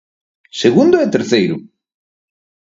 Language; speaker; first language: Galician; native; Galician